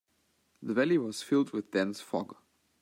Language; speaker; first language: English; non-native, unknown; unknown